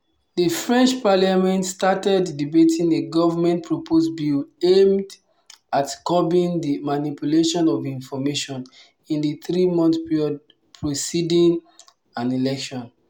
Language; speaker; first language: English; non-native, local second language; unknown